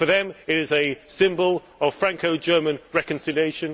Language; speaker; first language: English; native; English